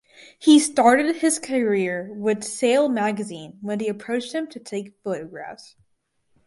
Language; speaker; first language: English; native; English